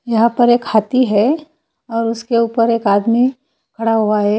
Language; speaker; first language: Hindi; native; Hindi